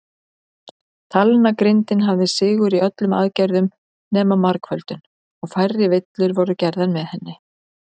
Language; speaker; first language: Icelandic; native; Icelandic